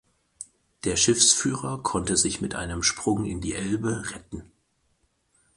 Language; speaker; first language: German; native; German